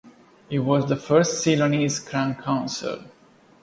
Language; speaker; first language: English; non-native, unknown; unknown